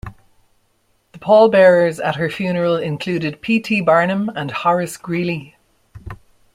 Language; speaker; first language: English; native; English